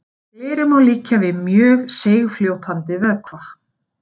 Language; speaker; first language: Icelandic; native; Icelandic